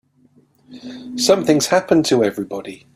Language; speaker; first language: English; native; English